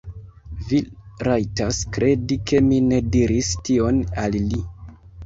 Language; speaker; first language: Esperanto; non-native, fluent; Kinyarwanda